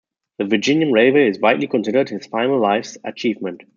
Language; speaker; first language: English; non-native, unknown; German